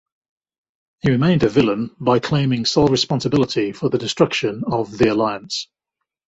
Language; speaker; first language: English; native; English